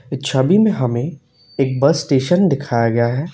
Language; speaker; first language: Hindi; non-native, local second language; Assamese